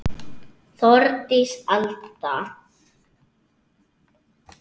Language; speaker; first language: Icelandic; native; Icelandic